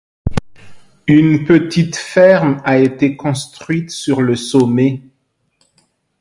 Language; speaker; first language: French; non-native, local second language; Malagasy